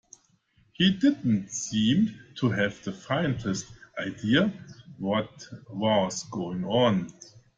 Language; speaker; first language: English; non-native, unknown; German